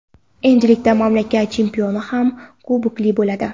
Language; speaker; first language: Uzbek; non-native, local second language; Kara-Kalpak